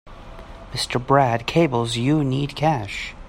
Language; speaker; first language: English; native; English